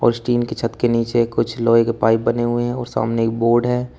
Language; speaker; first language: Hindi; native; Hindi